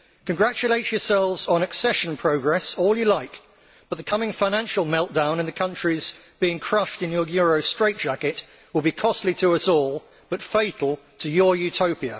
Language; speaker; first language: English; native; English